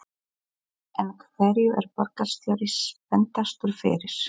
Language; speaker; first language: Icelandic; non-native, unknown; Polish